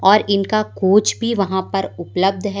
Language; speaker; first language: Hindi; native; Hindi